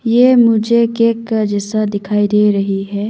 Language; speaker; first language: Hindi; non-native, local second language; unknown